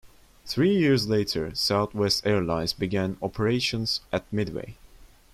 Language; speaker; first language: English; non-native, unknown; Turkish